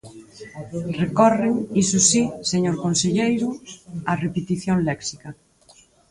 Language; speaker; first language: Galician; native; Galician